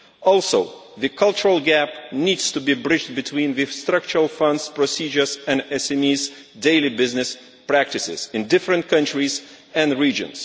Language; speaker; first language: English; non-native, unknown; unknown